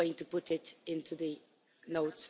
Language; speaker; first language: English; non-native, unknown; Hungarian